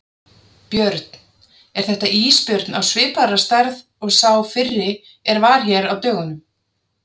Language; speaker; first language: Icelandic; native; Icelandic